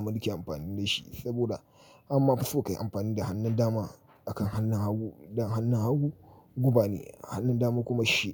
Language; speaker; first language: Hausa; native; Hausa